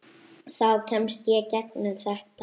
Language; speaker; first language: Icelandic; native; Icelandic